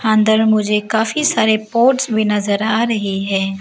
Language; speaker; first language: Hindi; non-native, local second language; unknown